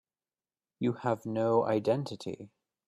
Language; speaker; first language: English; native; English